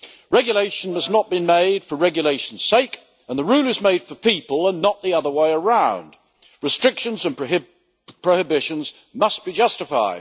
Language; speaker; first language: English; native; English